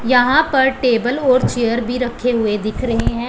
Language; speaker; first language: Hindi; non-native, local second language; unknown